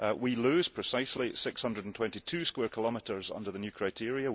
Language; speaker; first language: English; early bilingual, heritage; English